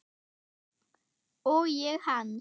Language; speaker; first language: Icelandic; non-native, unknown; German